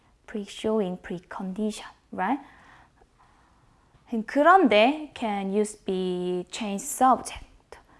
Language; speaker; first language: English; non-native, fluent; Korean